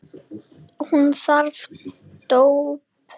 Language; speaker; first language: Icelandic; native; Icelandic